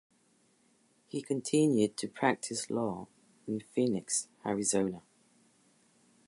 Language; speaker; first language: English; non-native, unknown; French